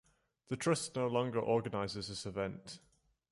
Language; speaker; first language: English; native; English